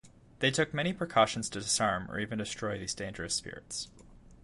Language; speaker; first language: English; native; English